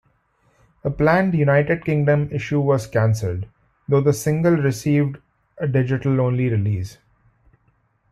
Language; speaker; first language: English; non-native, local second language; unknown